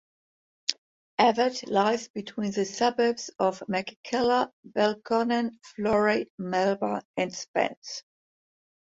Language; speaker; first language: English; non-native, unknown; German